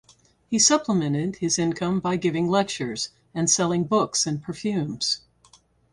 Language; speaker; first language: English; native; English